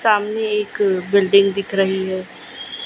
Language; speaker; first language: Hindi; non-native, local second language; Gujarati